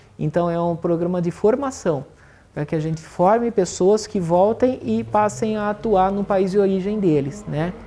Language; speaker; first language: Portuguese; native; Portuguese